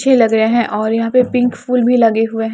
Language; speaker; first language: Hindi; native; Hindi